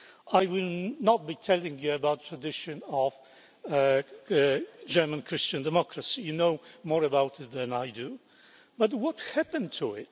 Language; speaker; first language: English; non-native, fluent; Polish